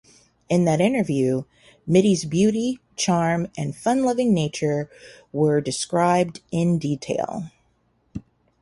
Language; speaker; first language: English; native; English